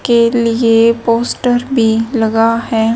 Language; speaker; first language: Hindi; native; Hindi